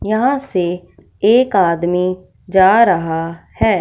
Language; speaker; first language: Hindi; non-native, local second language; Punjabi